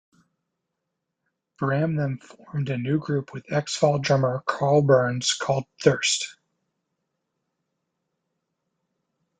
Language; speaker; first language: English; native; English